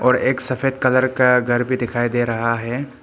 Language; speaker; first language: Hindi; non-native, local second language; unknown